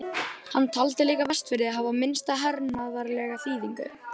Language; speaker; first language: Icelandic; native; Icelandic